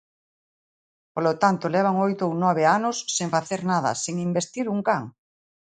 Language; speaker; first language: Galician; native; Galician